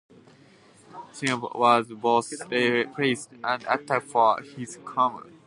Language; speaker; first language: English; non-native, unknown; Japanese